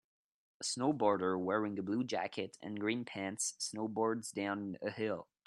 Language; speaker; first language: English; non-native, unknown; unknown